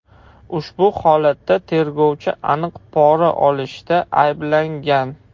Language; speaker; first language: Uzbek; non-native, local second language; Russian